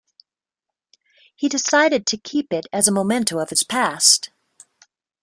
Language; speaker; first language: English; native; English